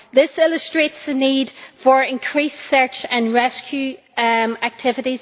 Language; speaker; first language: English; native; English